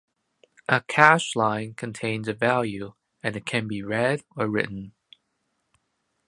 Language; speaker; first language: English; non-native, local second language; Cantonese